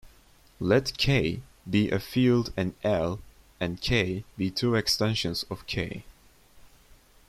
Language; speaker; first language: English; non-native, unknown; Turkish